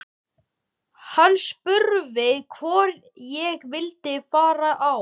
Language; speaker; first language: Icelandic; native; Icelandic